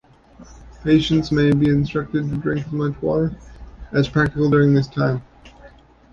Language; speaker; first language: English; native; English